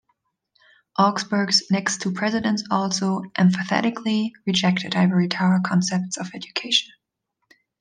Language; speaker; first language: English; non-native, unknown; German